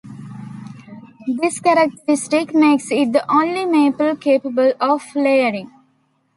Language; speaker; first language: English; non-native, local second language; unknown